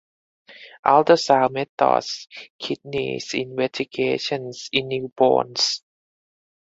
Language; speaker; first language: English; non-native, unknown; Thai